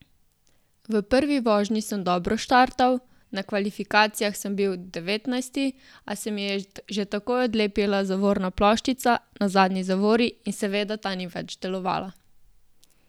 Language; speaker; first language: Slovenian; native; Slovenian